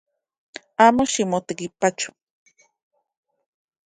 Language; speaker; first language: Central Puebla Nahuatl; native; Central Puebla Nahuatl